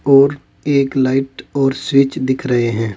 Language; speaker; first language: Hindi; native; Hindi